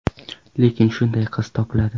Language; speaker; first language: Uzbek; non-native, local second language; Kara-Kalpak